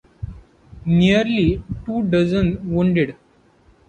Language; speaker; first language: English; non-native, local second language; Marathi